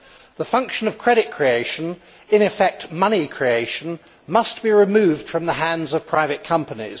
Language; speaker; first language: English; native; English